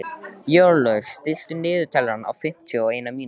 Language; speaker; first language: Icelandic; native; Icelandic